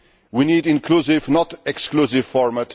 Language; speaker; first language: English; non-native, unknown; Polish